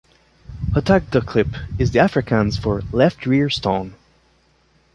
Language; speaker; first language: English; non-native, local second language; French